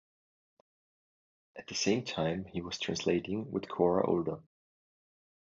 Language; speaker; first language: English; non-native, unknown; German